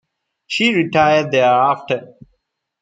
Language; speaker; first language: English; non-native, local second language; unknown